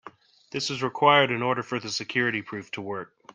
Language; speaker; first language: English; native; English